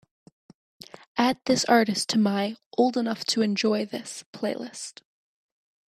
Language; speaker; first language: English; native; English